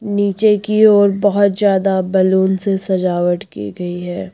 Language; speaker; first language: Hindi; native; Hindi